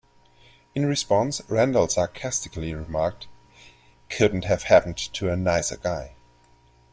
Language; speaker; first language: English; non-native, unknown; German